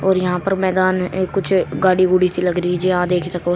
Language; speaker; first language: Hindi; native; Hindi